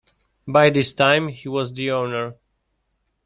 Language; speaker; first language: English; non-native, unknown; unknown